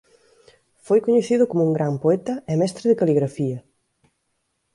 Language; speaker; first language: Galician; native; Galician